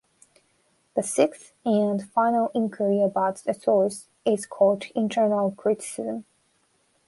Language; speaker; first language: English; non-native, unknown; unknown